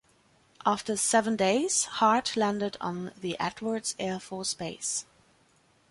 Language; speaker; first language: English; non-native, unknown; German